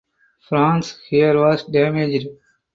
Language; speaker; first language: English; non-native, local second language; Tamil